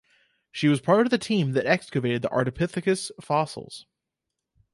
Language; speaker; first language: English; native; English